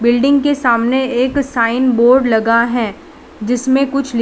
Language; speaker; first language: Hindi; non-native, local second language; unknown